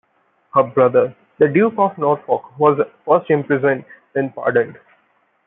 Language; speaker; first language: English; non-native, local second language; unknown